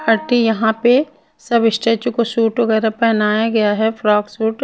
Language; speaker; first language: Hindi; non-native, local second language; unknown